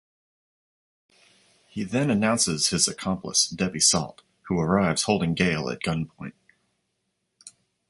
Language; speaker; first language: English; native; English